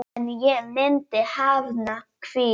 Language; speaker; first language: Icelandic; non-native, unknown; Polish